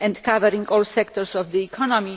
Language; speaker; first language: English; non-native, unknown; Polish